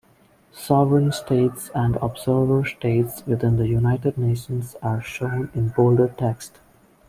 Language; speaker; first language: English; non-native, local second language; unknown